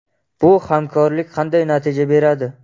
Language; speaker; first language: Uzbek; native; Uzbek